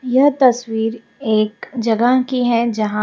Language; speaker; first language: Hindi; native; Hindi